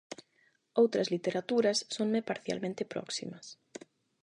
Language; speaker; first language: Galician; non-native, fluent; Spanish